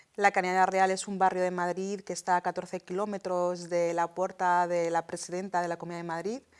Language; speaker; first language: Spanish; early bilingual, other home language; Arabic